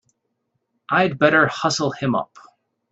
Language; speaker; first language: English; native; English